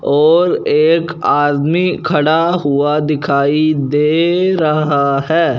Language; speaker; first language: Hindi; non-native, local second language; Punjabi